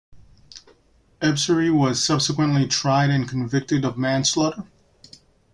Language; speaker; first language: English; native; English